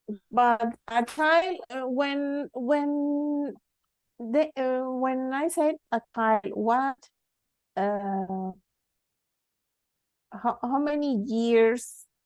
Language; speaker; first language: English; non-native, learner; Spanish